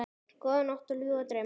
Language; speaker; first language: Icelandic; native; Icelandic